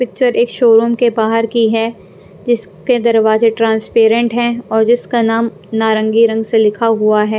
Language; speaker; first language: Hindi; non-native, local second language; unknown